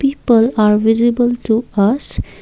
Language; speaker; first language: English; non-native, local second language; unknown